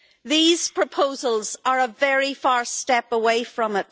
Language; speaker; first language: English; native; English